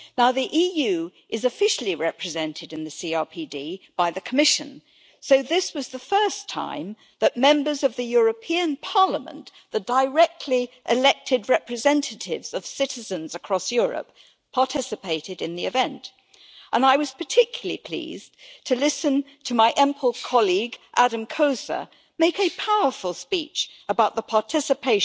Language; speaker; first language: English; native; English